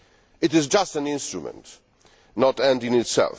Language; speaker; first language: English; non-native, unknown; Polish